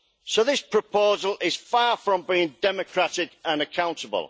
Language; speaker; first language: English; native; English